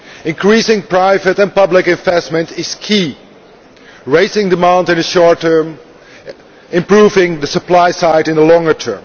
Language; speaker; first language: English; non-native, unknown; Dutch